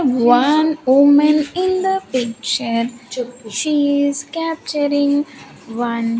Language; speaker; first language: English; non-native, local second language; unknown